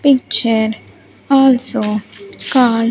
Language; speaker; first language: English; non-native, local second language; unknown